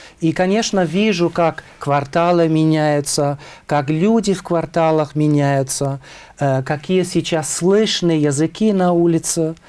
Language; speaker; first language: Russian; non-native, fluent; German